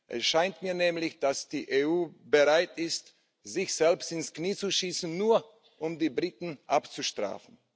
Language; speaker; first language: German; non-native, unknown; Slovak